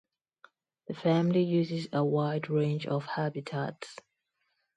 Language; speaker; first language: English; non-native, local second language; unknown